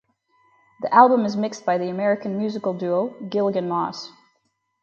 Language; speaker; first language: English; native; English